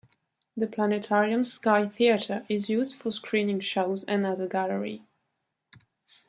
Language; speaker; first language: English; non-native, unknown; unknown